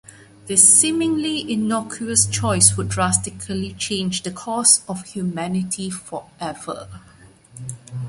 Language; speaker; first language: English; non-native, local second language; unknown